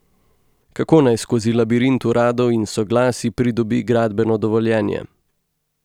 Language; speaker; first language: Slovenian; native; Slovenian